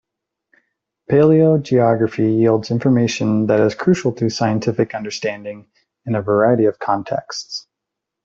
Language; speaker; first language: English; native; English